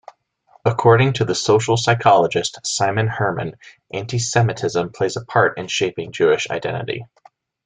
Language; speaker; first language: English; native; English